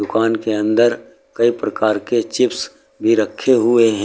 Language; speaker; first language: Hindi; native; Hindi